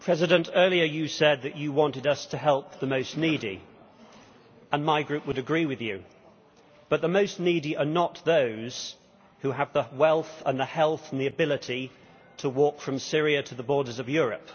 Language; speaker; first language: English; native; English